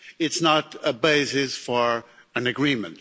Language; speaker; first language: English; non-native, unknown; Portuguese